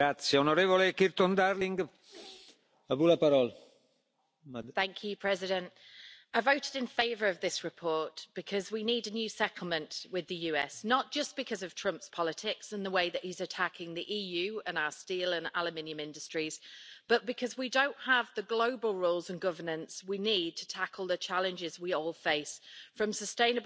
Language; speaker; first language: English; native; English